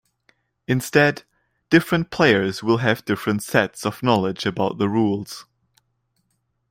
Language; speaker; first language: English; non-native, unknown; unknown